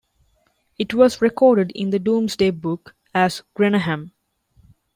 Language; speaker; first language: English; non-native, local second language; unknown